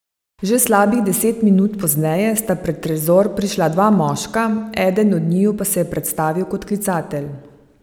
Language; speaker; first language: Slovenian; native; Slovenian